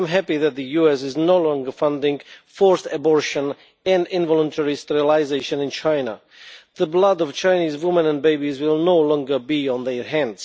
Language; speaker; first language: English; non-native, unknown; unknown